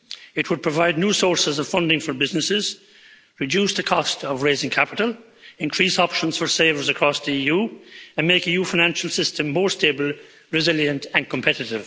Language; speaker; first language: English; native; English